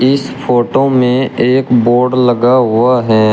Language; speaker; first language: Hindi; native; Hindi